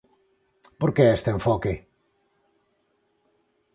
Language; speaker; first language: Galician; non-native, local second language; Spanish